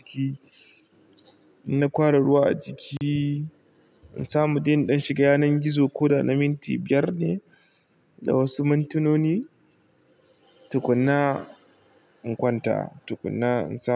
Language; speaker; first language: Hausa; non-native, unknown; Igbo